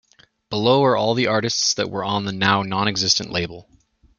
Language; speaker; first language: English; native; English